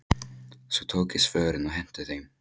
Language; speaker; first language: Icelandic; non-native, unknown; Polish